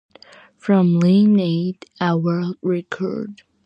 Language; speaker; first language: English; non-native, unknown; Georgian